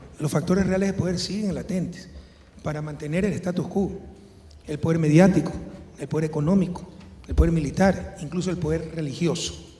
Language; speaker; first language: Spanish; native; Spanish